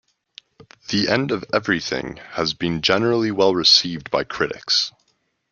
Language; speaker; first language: English; native; English